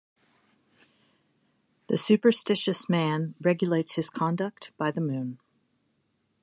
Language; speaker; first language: English; native; English